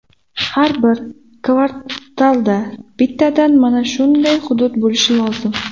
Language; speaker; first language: Uzbek; native; Uzbek